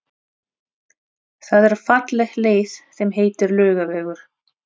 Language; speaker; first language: Icelandic; non-native, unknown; Russian